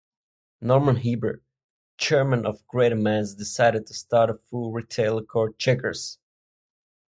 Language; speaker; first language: English; non-native, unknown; Czech